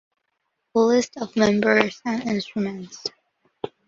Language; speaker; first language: English; non-native, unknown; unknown